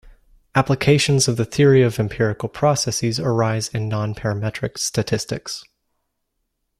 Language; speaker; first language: English; native; English